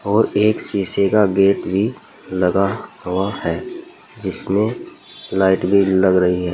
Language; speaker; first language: Hindi; native; Hindi